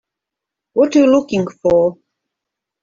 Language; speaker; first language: English; native; English